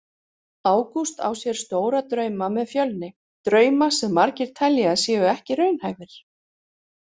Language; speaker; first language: Icelandic; native; Icelandic